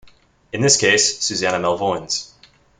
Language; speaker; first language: English; native; English